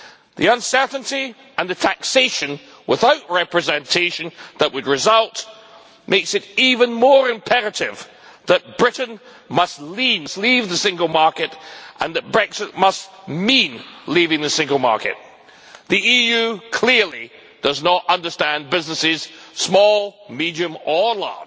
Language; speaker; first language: English; native; English